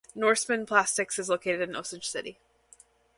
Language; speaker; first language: English; native; English